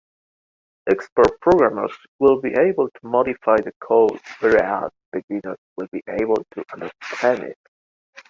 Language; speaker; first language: English; native; English